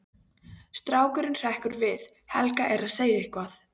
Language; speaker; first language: Icelandic; non-native, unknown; Polish